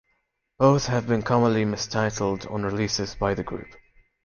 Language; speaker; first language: English; native; English